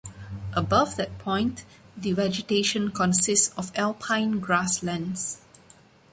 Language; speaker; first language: English; non-native, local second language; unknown